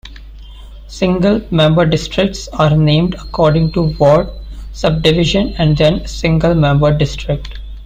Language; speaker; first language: English; non-native, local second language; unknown